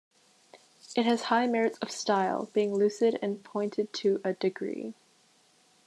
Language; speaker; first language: English; native; English